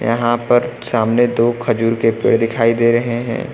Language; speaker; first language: Hindi; native; Hindi